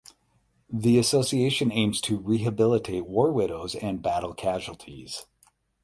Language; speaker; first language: English; native; English